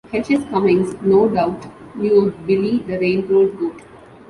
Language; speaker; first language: English; non-native, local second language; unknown